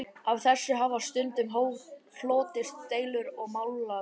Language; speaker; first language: Icelandic; native; Icelandic